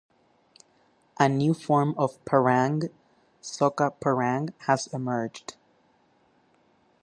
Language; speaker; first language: English; native; English